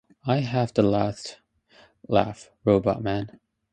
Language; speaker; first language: English; native; English